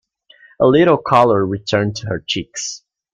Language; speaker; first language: English; native; English